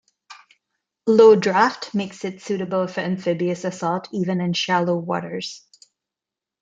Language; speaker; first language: English; non-native, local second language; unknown